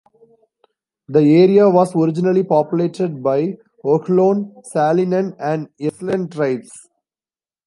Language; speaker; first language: English; non-native, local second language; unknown